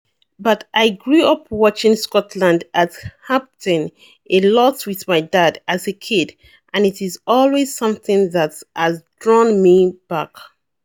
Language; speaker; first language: English; non-native, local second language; Yoruba